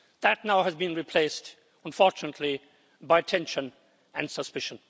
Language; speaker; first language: English; native; English